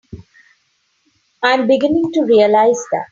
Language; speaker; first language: English; non-native, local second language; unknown